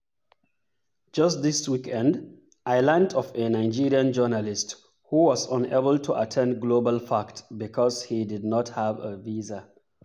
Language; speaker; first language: English; non-native, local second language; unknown